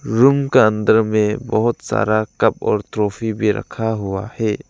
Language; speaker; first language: Hindi; non-native, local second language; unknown